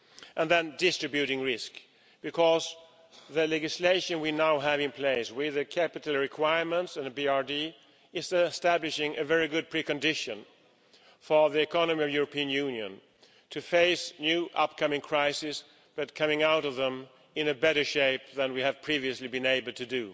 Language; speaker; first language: English; non-native, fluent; Swedish